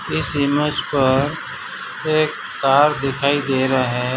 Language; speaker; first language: Hindi; non-native, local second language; Gujarati